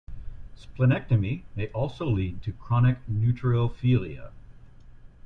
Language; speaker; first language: English; native; English